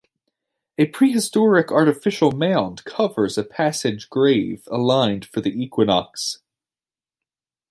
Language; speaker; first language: English; native; English